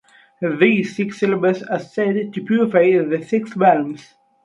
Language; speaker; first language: English; non-native, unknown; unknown